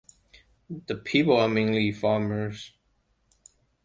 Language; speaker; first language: English; non-native, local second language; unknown